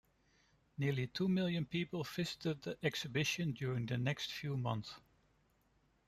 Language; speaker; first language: English; non-native, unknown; Dutch